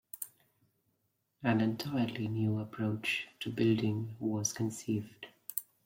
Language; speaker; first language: English; non-native, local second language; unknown